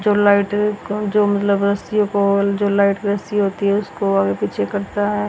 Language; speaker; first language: Hindi; native; Hindi